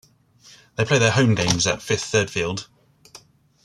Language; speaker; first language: English; native; English